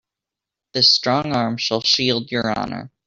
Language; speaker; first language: English; native; English